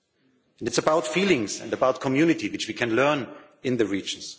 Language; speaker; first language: English; non-native, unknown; German